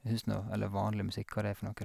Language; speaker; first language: Norwegian; native; Norwegian